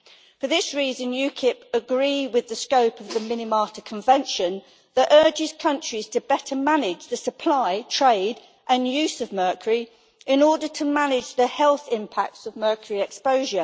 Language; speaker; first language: English; native; English